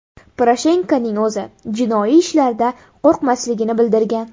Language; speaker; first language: Uzbek; native; Uzbek